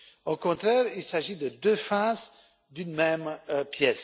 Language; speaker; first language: French; non-native, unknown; Romanian